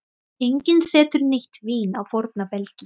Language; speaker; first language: Icelandic; non-native, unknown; Thai